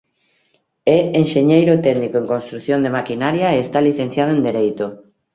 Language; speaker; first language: Galician; native; Galician